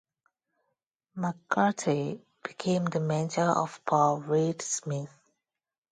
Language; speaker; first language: English; non-native, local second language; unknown